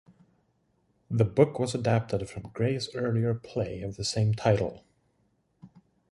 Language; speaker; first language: English; native; English